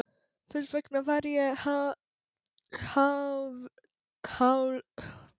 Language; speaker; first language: Icelandic; non-native, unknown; Polish